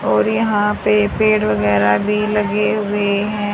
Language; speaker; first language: Hindi; native; Hindi